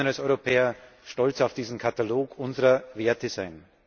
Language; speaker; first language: German; native; German